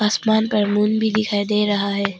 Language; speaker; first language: Hindi; non-native, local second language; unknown